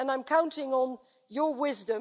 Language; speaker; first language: English; non-native, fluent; Dutch